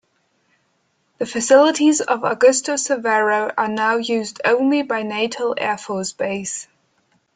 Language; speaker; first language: English; non-native, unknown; German